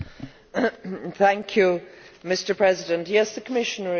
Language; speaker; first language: English; native; English